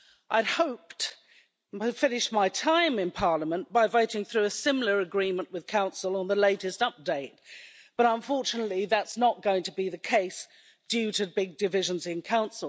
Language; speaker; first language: English; native; English